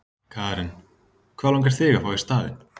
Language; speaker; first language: Icelandic; native; Icelandic